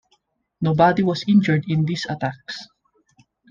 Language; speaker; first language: English; non-native, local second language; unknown